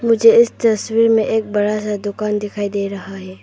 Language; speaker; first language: Hindi; early bilingual, other home language; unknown